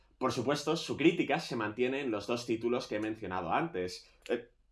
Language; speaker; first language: Spanish; native; Spanish